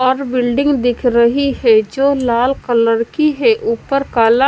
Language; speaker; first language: Hindi; non-native, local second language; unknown